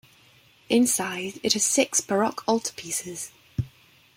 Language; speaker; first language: English; native; English